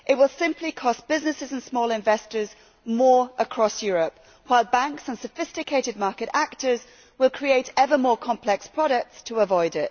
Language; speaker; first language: English; native; English